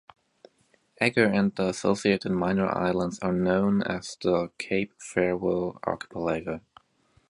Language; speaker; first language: English; native; English